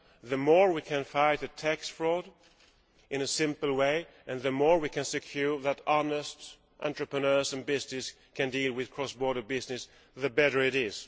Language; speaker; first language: English; non-native, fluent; Swedish